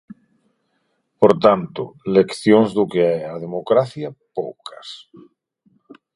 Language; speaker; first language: Galician; non-native, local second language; Spanish